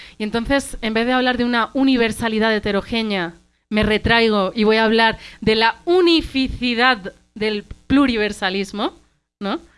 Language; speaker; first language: Spanish; early bilingual, other home language; Arabic